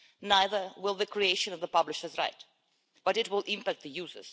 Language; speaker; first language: English; non-native, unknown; Russian